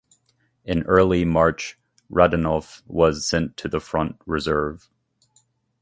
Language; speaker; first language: English; native; English